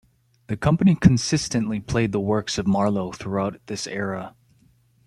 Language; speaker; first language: English; native; English